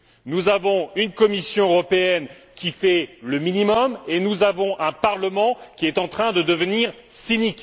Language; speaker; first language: French; native; French